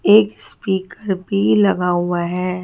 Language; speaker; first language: Hindi; native; Hindi